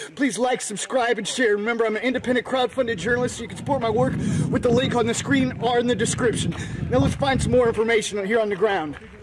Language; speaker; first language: English; native; English